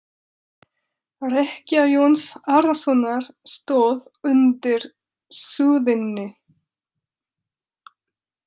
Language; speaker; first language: Icelandic; non-native, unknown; French